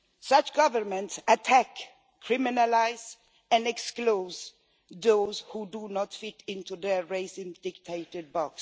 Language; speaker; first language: English; non-native, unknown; Swedish